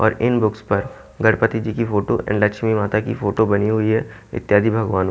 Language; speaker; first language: Hindi; native; Hindi